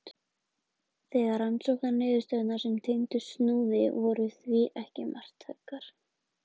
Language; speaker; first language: Icelandic; native; Icelandic